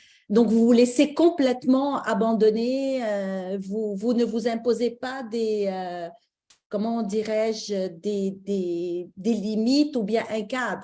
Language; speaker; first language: French; native; French